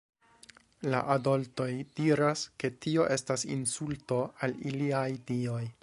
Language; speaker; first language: Esperanto; non-native, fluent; English